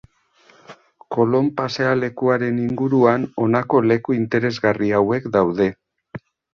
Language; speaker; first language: Basque; native; Basque